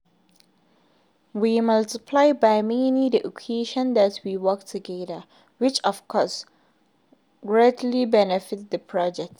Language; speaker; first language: English; non-native, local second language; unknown